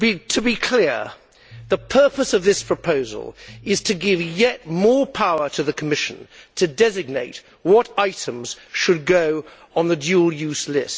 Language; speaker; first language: English; native; English